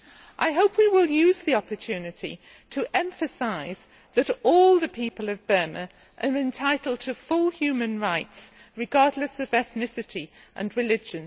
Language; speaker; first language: English; native; English